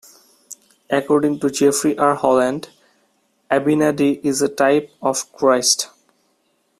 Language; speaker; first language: English; non-native, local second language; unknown